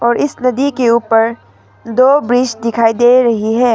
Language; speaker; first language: Hindi; non-native, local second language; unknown